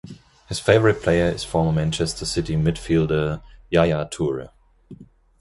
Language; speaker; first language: English; non-native, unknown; German